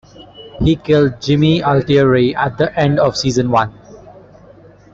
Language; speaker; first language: English; non-native, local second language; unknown